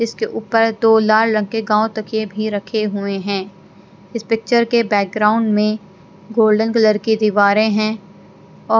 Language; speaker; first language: Hindi; non-native, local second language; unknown